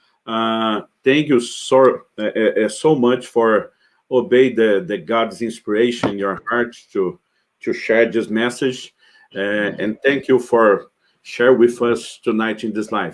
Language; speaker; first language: English; non-native, learner; Portuguese